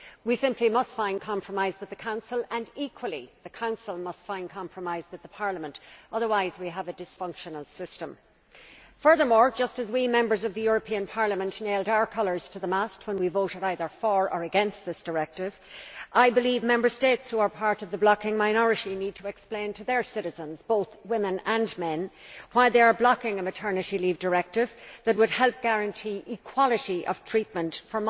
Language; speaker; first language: English; native; English